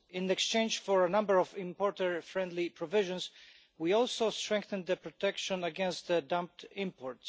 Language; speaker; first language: English; non-native, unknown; Polish